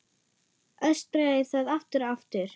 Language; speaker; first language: Icelandic; non-native, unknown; German